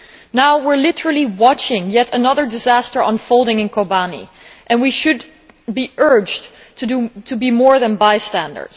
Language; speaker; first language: English; non-native, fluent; Dutch